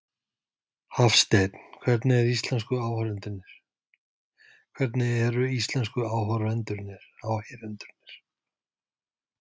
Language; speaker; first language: Icelandic; native; Icelandic